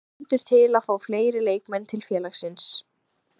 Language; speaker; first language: Icelandic; native; Icelandic